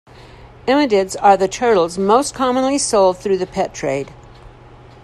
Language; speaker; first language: English; native; English